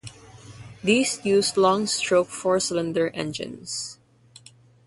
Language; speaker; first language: English; non-native, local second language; Filipino